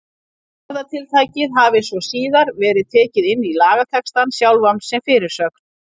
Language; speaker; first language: Icelandic; native; Icelandic